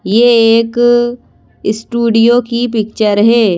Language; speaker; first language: Hindi; native; Hindi